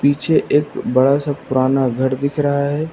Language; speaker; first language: Hindi; native; Hindi